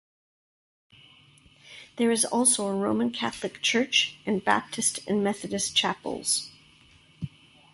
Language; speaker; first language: English; native; English